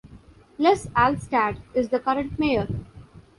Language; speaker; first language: English; non-native, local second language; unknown